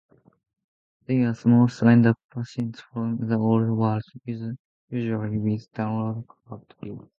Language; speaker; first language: English; non-native, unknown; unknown